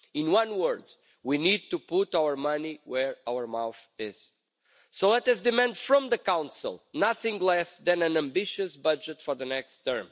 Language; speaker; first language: English; non-native, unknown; Portuguese